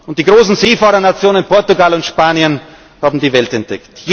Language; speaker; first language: German; native; German